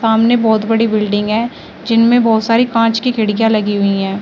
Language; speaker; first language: Hindi; native; Hindi